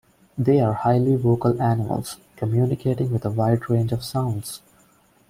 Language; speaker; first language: English; non-native, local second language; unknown